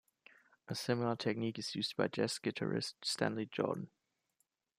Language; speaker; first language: English; non-native, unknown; German